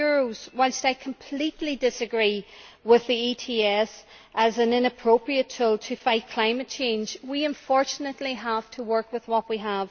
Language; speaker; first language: English; native; English